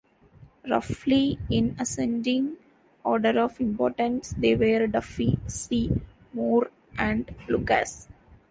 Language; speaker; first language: English; non-native, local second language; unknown